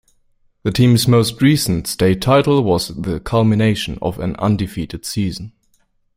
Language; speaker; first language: English; native; English